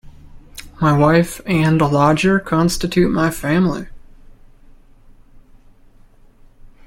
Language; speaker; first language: English; native; English